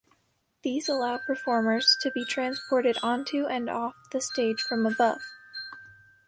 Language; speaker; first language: English; native; English